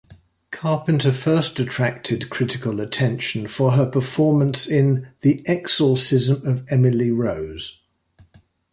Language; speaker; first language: English; native; English